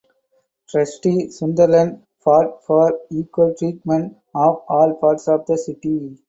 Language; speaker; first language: English; non-native, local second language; Tamil